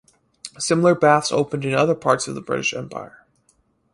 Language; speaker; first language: English; native; English